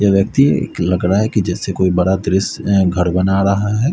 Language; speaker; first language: Hindi; native; Hindi